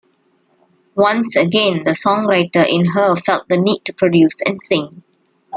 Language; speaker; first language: English; non-native, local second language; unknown